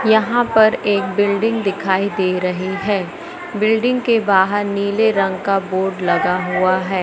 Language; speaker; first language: Hindi; native; Hindi